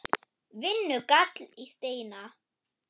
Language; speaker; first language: Icelandic; non-native, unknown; German